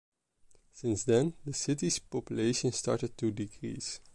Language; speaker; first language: English; non-native, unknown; Dutch